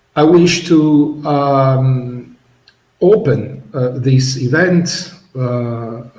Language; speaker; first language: English; non-native, fluent; Italian